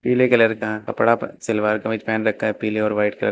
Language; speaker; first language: Hindi; native; Hindi